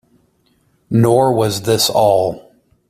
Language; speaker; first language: English; native; English